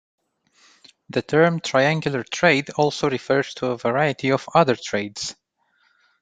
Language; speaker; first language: English; non-native, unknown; Romanian